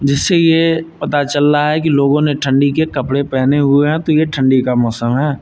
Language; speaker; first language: Hindi; native; Hindi